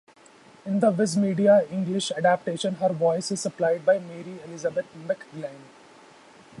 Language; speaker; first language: English; non-native, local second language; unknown